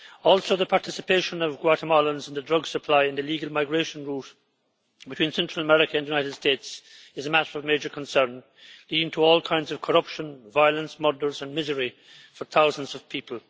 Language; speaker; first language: English; native; English